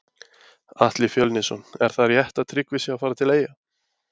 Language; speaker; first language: Icelandic; native; Icelandic